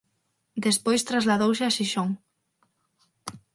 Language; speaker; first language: Galician; non-native, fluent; Spanish